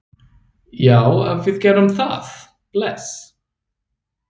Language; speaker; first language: Icelandic; non-native, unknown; English